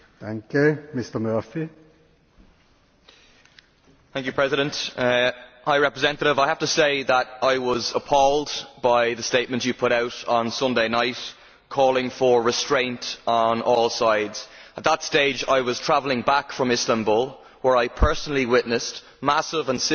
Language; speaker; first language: English; native; English